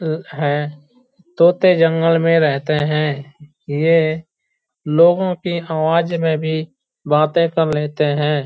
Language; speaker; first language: Hindi; native; Hindi